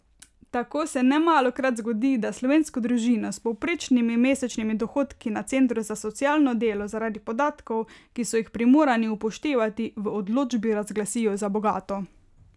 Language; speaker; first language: Slovenian; native; Slovenian